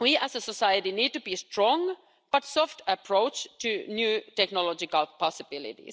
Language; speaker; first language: English; non-native, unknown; Finnish